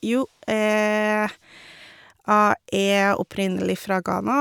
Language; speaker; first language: Norwegian; non-native, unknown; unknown